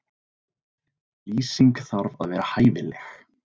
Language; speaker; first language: Icelandic; native; Icelandic